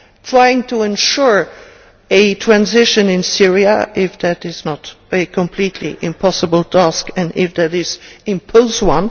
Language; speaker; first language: English; non-native, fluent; Dutch